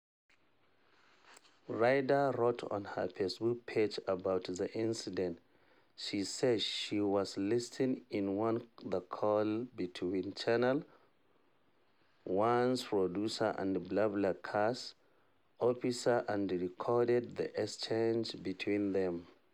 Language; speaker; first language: English; non-native, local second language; Hausa